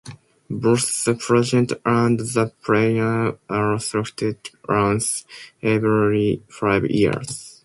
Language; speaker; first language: English; non-native, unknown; Japanese